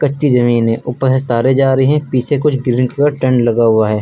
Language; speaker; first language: Hindi; native; Hindi